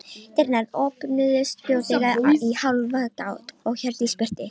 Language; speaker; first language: Icelandic; non-native, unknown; Romanian